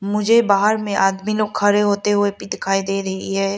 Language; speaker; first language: Hindi; non-native, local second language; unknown